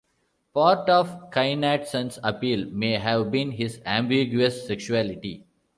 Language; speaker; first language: English; non-native, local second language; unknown